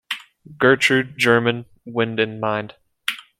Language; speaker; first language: English; native; English